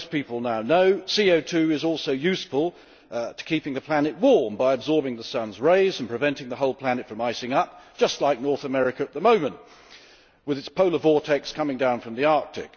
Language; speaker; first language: English; native; English